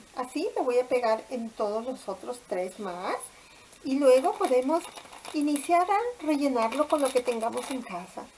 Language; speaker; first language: Spanish; native; Spanish